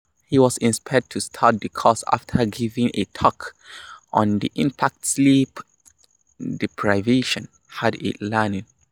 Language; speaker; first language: English; non-native, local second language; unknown